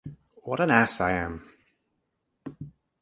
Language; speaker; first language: English; native; English